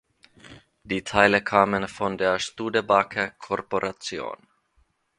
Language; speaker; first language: German; non-native, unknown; Finnish